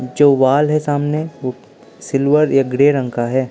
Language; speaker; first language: Hindi; non-native, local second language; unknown